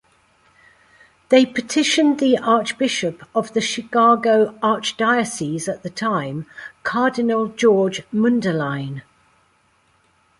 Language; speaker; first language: English; native; English